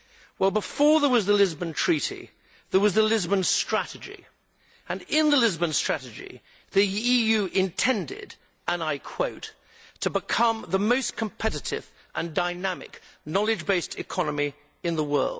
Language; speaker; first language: English; native; English